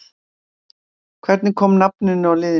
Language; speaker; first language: Icelandic; native; Icelandic